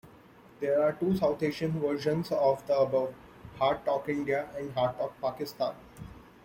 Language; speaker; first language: English; non-native, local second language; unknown